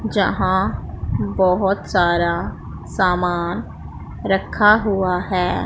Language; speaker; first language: Hindi; non-native, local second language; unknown